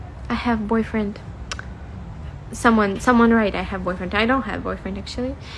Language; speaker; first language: English; non-native, fluent; Russian